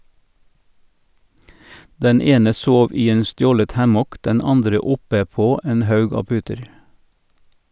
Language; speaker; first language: Norwegian; native; Norwegian